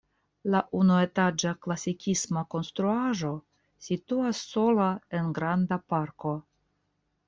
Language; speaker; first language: Esperanto; non-native, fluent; Russian